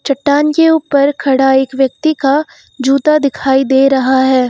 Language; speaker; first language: Hindi; native; Hindi